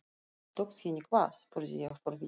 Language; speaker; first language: Icelandic; non-native, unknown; Russian